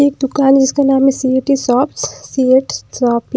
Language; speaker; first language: Hindi; non-native, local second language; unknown